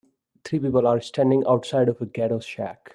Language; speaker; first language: English; non-native, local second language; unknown